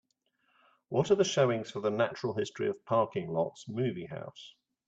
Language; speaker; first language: English; native; English